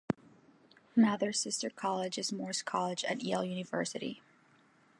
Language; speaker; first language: English; non-native, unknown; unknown